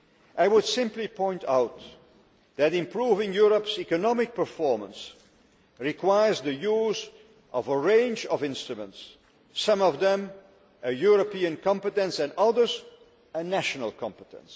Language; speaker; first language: English; non-native, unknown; Dutch